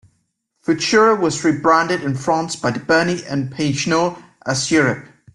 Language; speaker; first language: English; native; English